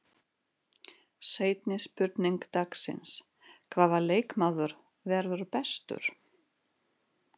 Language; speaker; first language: Icelandic; non-native, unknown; Russian